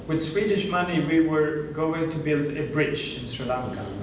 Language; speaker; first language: English; non-native, fluent; Swedish